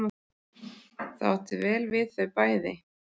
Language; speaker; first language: Icelandic; native; Icelandic